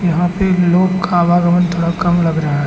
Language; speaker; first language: Hindi; non-native, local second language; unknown